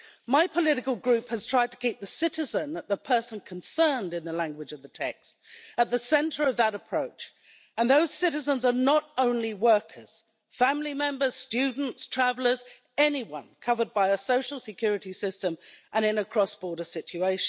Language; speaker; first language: English; native; English